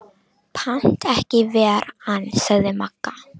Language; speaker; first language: Icelandic; non-native, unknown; Romanian